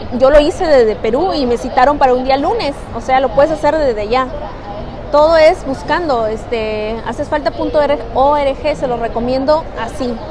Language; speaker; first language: Spanish; native; Spanish